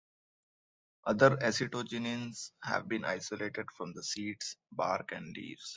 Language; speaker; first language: English; non-native, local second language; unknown